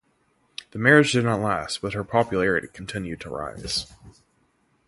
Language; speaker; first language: English; native; English